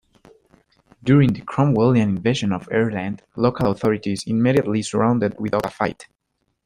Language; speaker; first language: English; non-native, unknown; Spanish